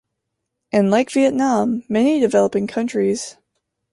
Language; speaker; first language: English; native; English